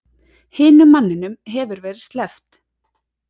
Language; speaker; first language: Icelandic; native; Icelandic